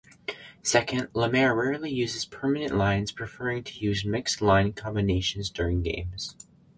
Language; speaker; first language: English; native; English